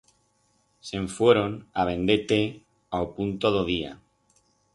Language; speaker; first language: Aragonese; non-native, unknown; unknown